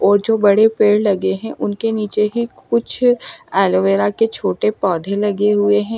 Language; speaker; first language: Hindi; native; Hindi